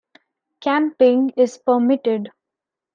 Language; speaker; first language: English; non-native, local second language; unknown